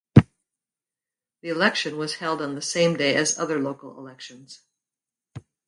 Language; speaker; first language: English; native; English